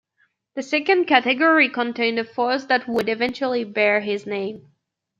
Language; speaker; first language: English; native; English